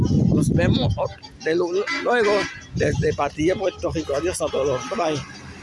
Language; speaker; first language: Spanish; native; Spanish